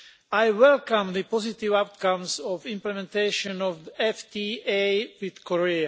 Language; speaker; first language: English; non-native, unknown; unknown